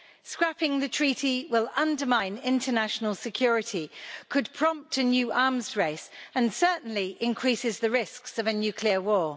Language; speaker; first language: English; native; English